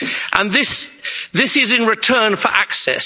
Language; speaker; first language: English; native; English